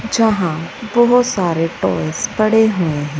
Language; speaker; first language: Hindi; non-native, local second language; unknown